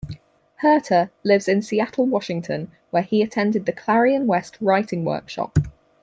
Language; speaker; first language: English; native; English